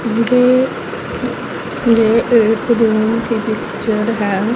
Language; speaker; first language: Hindi; non-native, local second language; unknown